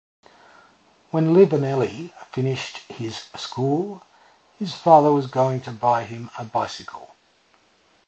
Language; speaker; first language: English; native; English